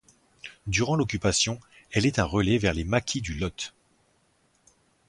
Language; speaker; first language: French; native; French